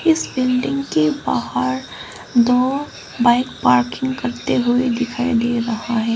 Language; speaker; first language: Hindi; non-native, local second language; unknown